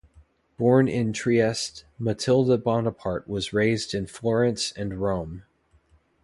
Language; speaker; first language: English; native; English